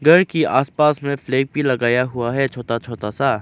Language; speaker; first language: Hindi; non-native, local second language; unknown